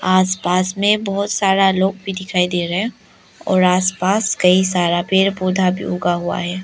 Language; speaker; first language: Hindi; non-native, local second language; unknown